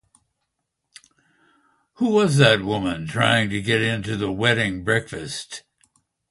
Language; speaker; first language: English; native; English